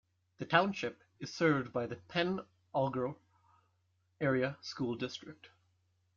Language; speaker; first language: English; native; English